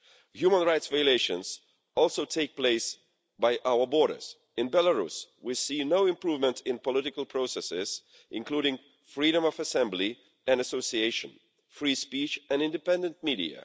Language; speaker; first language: English; non-native, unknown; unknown